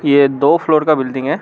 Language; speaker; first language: Hindi; non-native, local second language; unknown